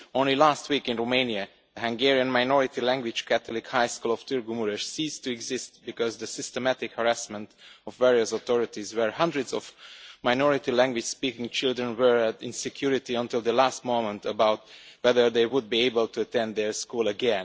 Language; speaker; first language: English; non-native, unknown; Romanian